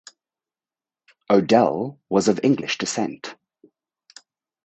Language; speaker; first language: English; native; English